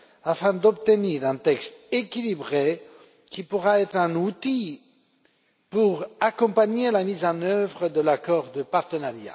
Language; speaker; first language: French; non-native, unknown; Romanian